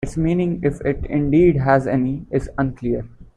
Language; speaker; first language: English; non-native, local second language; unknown